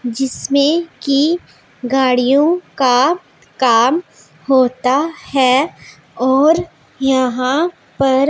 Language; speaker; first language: Hindi; non-native, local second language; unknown